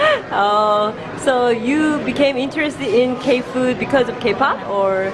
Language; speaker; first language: English; non-native, fluent; Korean